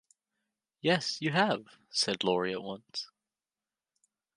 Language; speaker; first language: English; native; English